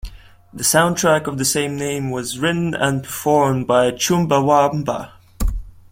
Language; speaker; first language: English; non-native, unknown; Latvian